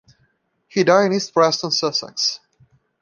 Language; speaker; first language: English; non-native, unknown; Portuguese